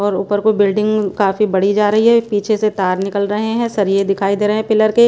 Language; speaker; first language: Hindi; non-native, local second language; Punjabi